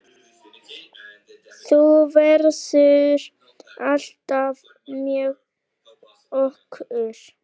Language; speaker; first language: Icelandic; native; Icelandic